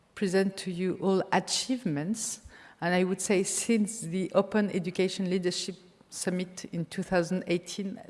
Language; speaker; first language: English; non-native, fluent; French